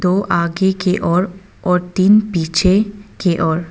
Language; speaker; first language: Hindi; non-native, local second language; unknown